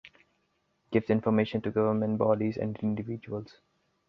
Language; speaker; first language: English; non-native, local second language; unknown